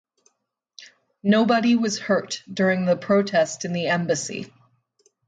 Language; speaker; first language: English; native; English